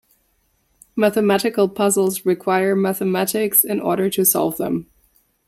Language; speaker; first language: English; non-native, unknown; German